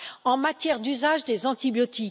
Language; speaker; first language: French; native; French